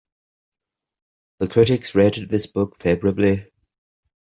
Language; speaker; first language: English; native; English